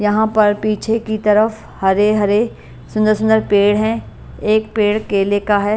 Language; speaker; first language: Hindi; non-native, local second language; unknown